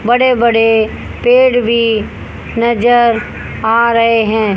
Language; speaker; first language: Hindi; native; Hindi